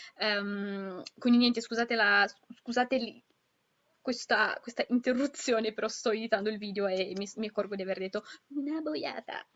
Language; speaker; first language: Italian; early bilingual, other home language; Romanian